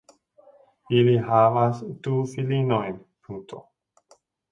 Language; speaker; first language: Esperanto; non-native, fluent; Danish